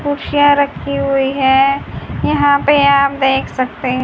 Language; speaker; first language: Hindi; native; Hindi